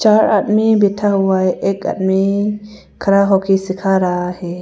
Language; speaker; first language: Hindi; non-native, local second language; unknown